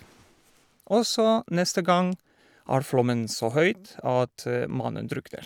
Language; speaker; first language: Norwegian; non-native, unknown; Polish